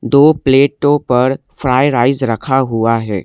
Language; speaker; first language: Hindi; non-native, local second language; Assamese